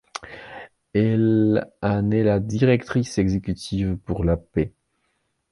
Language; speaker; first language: French; non-native, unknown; Belarusian